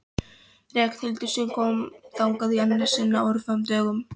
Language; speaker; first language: Icelandic; non-native, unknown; Polish